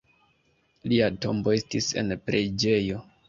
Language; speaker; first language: Esperanto; non-native, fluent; Kinyarwanda